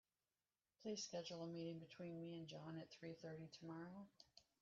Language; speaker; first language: English; native; English